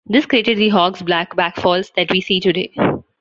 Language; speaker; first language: English; non-native, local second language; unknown